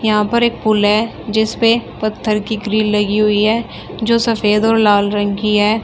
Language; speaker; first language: Hindi; native; Hindi